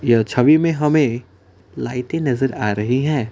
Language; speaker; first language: Hindi; non-native, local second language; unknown